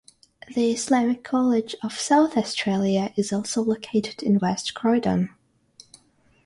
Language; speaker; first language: English; non-native, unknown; Russian